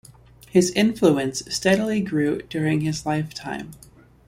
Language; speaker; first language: English; native; English